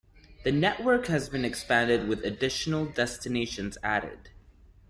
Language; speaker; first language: English; non-native, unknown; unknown